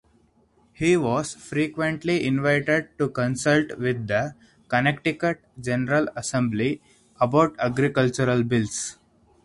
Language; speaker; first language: English; non-native, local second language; Hindi